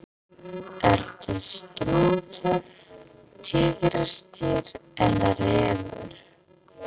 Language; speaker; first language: Icelandic; non-native, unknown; English